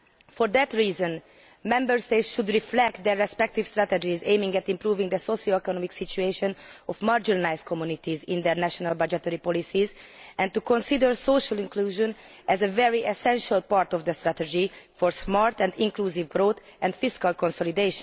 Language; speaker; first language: English; non-native, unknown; Hungarian